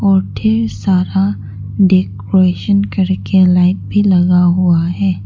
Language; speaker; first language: Hindi; non-native, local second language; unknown